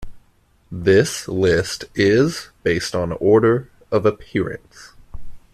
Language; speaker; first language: English; native; English